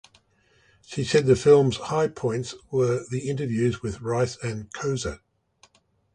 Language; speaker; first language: English; native; English